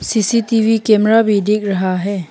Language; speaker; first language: Hindi; non-native, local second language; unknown